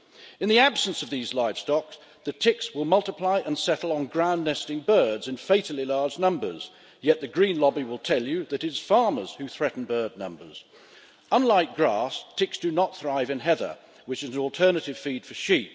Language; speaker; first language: English; native; English